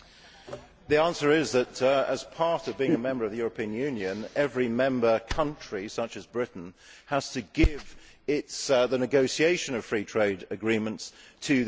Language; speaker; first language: English; native; English